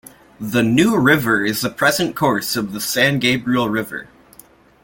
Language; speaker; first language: English; native; English